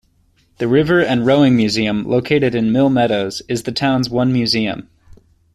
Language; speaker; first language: English; native; English